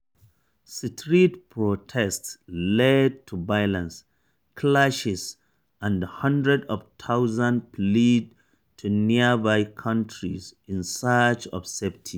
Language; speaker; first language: English; non-native, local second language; Hausa